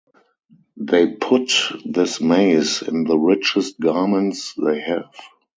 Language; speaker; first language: English; non-native, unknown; German